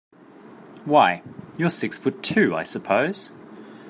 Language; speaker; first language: English; native; English